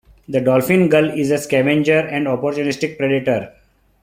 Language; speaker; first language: English; non-native, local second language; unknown